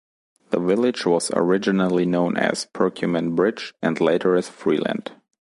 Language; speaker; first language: English; non-native, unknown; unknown